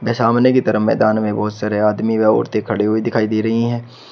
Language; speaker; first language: Hindi; native; Hindi